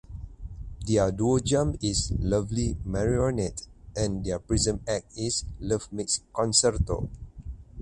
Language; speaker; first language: English; non-native, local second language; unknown